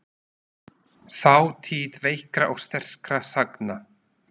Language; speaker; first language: Icelandic; non-native, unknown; Slovak